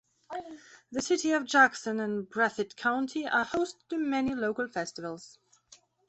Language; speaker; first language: English; non-native, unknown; Belarusian